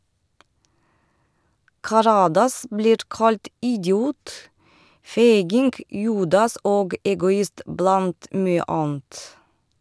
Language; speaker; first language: Norwegian; non-native, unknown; Russian